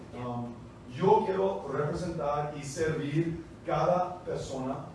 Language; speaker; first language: Spanish; non-native, fluent; English